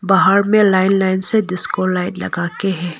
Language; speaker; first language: Hindi; non-native, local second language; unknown